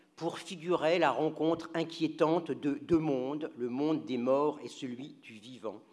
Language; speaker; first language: French; native; French